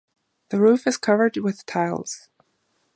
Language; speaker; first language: English; non-native, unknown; German